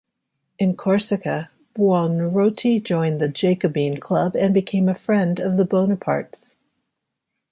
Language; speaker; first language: English; native; English